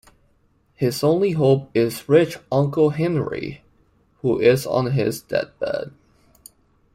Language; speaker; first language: English; non-native, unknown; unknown